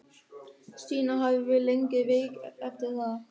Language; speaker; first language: Icelandic; non-native, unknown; German